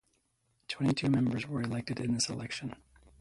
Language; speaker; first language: English; native; English